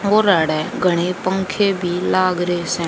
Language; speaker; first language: Hindi; native; Hindi